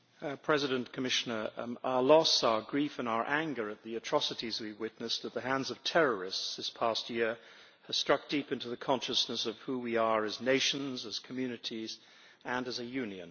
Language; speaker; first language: English; native; English